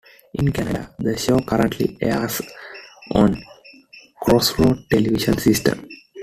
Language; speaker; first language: English; non-native, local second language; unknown